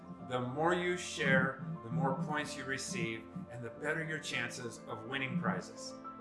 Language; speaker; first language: English; native; English